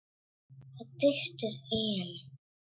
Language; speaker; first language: Icelandic; non-native, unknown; Czech